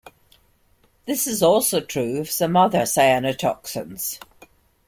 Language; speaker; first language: English; native; English